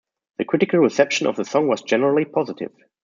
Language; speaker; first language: English; non-native, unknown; German